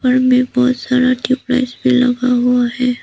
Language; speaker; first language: Hindi; non-native, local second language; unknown